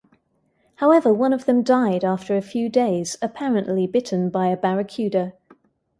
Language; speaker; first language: English; native; English